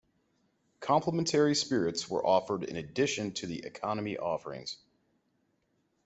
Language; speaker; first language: English; native; English